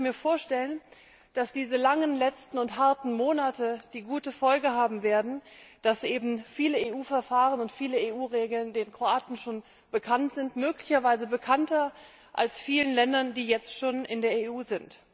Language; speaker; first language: German; native; German